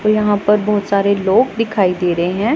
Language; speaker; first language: Hindi; non-native, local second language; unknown